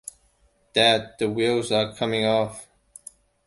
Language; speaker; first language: English; non-native, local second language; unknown